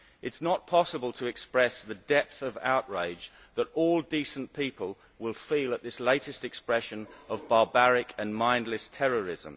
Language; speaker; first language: English; native; English